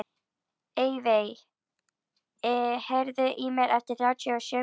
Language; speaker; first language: Icelandic; native; Icelandic